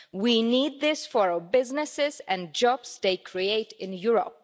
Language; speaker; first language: English; non-native, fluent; Czech